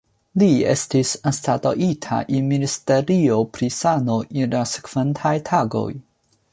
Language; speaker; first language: Esperanto; non-native, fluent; Chinese